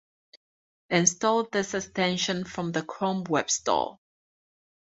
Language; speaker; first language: English; native; English